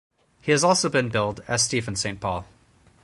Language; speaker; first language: English; native; English